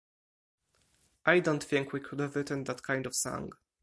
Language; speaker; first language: English; non-native, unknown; Polish